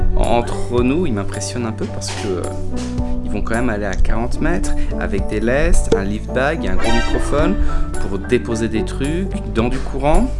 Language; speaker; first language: French; native; French